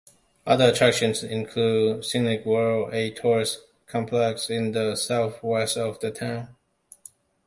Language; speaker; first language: English; non-native, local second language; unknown